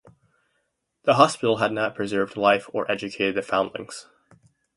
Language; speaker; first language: English; native; English